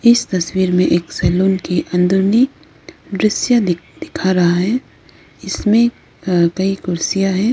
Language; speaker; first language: Hindi; non-native, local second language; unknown